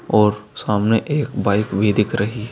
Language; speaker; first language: Hindi; native; Hindi